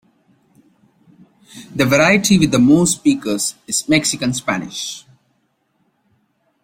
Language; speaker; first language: English; non-native, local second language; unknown